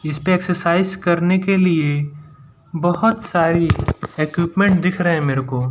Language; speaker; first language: Hindi; non-native, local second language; Gujarati